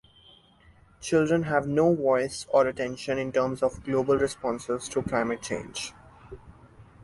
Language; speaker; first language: English; non-native, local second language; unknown